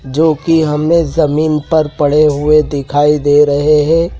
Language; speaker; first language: Hindi; native; Hindi